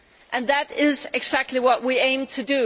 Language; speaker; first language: English; non-native, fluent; Danish